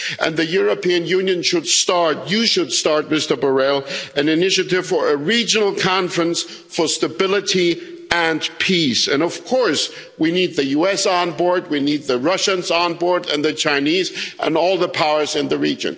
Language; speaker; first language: English; non-native, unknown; German